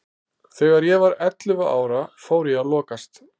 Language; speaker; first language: Icelandic; native; Icelandic